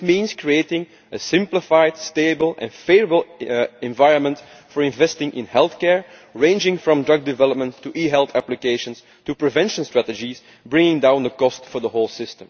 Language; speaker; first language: English; non-native, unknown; Dutch